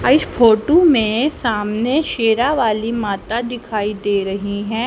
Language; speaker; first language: Hindi; native; Hindi